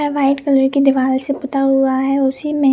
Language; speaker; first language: Hindi; non-native, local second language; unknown